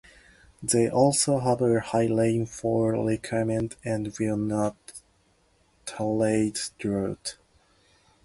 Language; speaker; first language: English; non-native, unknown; Japanese